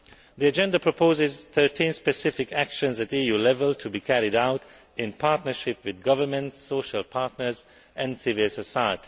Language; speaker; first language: English; non-native, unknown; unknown